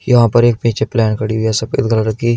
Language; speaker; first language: Hindi; native; Hindi